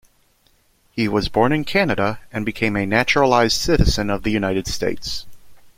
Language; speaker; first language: English; native; English